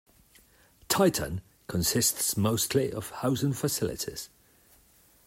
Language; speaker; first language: English; non-native, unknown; Catalan